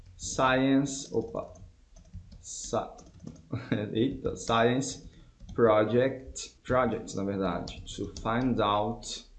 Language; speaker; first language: English; non-native, fluent; Portuguese